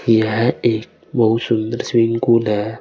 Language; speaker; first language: Hindi; native; Hindi